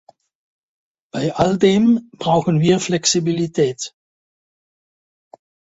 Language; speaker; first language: German; non-native, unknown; Dutch